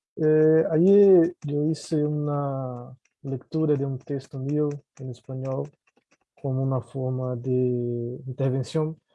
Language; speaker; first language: Spanish; non-native, related language; Portuguese